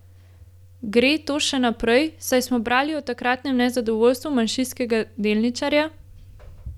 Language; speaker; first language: Slovenian; native; Slovenian